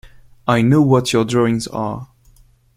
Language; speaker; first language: English; non-native, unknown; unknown